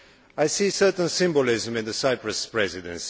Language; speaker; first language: English; non-native, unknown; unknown